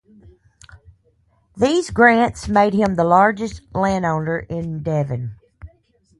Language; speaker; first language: English; native; English